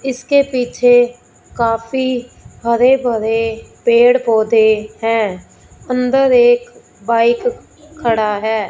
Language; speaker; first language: Hindi; non-native, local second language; Punjabi